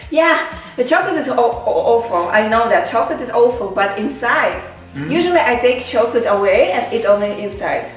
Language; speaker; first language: English; non-native, learner; Russian